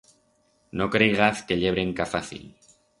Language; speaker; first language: Aragonese; non-native, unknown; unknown